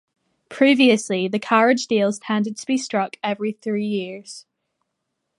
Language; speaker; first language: English; native; English